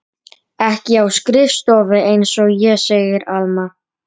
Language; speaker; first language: Icelandic; non-native, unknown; Polish